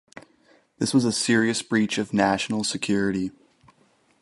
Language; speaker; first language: English; native; English